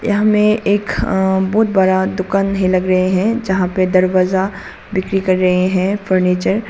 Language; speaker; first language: Hindi; non-native, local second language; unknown